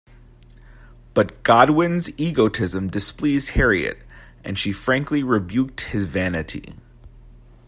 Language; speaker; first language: English; native; English